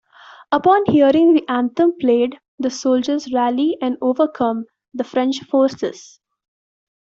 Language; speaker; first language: English; non-native, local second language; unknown